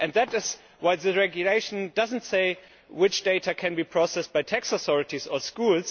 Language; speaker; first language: English; non-native, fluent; German